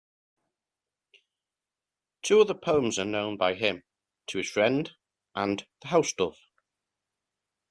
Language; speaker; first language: English; native; English